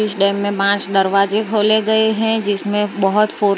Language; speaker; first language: Hindi; non-native, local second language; Gujarati